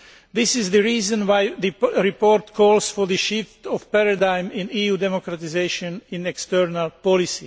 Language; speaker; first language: English; non-native, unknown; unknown